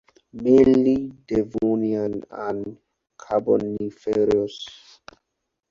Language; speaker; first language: English; non-native, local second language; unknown